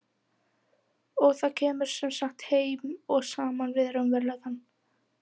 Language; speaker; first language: Icelandic; native; Icelandic